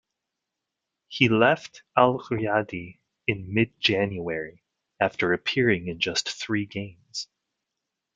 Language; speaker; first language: English; native; English